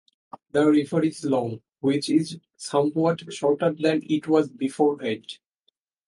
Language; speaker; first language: English; non-native, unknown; Bangla